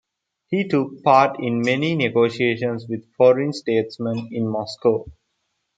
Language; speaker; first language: English; non-native, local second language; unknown